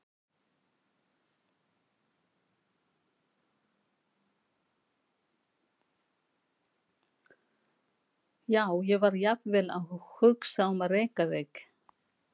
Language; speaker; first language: Icelandic; non-native, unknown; Filipino